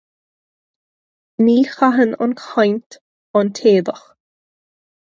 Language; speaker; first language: Irish; non-native, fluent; English